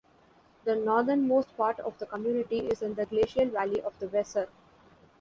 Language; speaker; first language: English; non-native, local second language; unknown